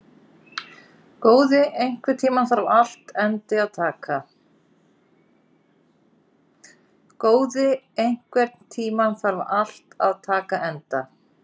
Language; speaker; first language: Icelandic; native; Icelandic